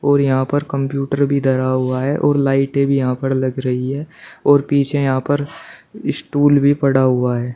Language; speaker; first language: Hindi; native; Hindi